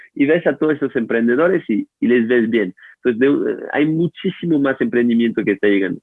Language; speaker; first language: Spanish; non-native, fluent; French